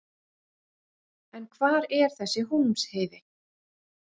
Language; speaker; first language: Icelandic; native; Icelandic